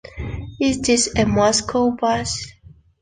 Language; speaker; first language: English; non-native, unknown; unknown